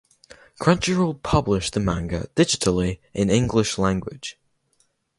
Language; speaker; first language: English; native; English